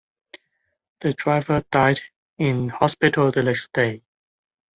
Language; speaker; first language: English; non-native, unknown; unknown